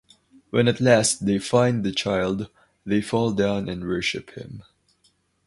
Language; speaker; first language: English; non-native, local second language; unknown